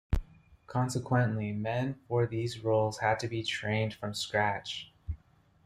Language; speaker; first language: English; native; English